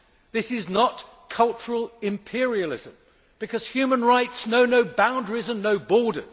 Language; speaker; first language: English; native; English